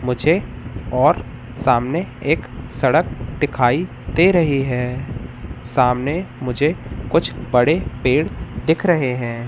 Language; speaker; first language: Hindi; native; Hindi